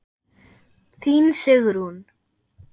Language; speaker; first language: Icelandic; non-native, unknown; German